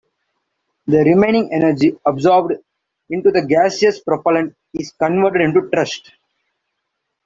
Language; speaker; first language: English; non-native, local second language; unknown